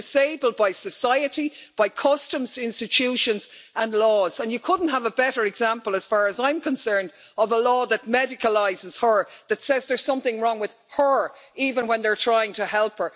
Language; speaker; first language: English; native; English